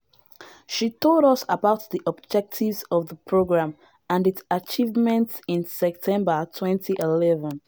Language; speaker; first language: English; non-native, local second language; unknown